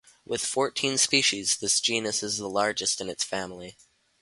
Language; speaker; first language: English; native; English